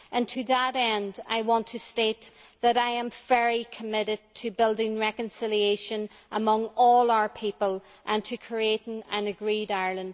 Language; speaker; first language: English; native; English